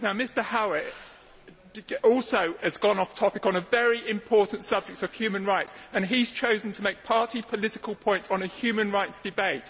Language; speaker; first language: English; native; English